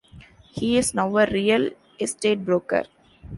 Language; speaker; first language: English; non-native, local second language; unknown